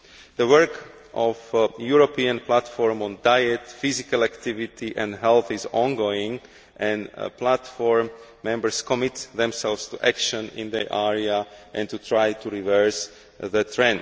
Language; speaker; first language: English; non-native, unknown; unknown